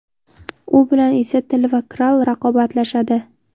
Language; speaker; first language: Uzbek; native; Uzbek